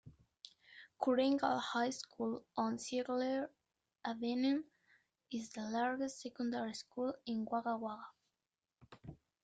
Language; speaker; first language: English; non-native, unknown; Spanish